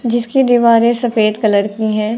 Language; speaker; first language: Hindi; native; Hindi